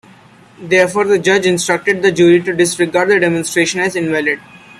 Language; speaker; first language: English; non-native, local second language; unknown